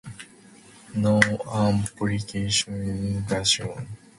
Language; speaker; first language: English; non-native, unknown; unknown